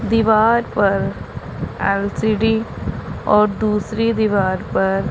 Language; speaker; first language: Hindi; non-native, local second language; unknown